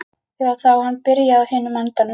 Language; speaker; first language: Icelandic; native; Icelandic